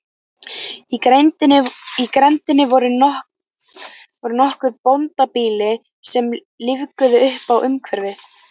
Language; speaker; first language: Icelandic; native; Icelandic